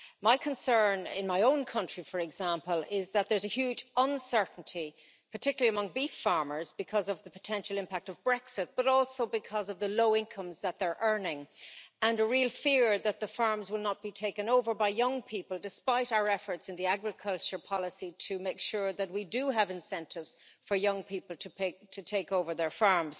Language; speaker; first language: English; native; English